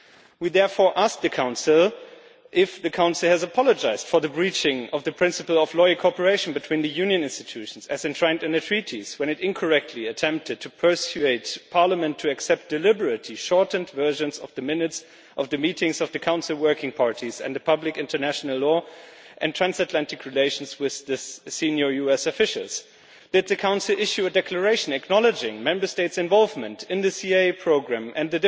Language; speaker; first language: English; non-native, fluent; German